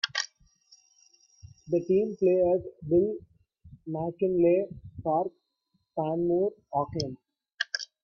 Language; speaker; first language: English; non-native, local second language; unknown